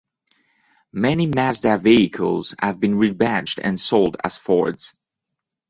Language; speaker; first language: English; non-native, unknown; French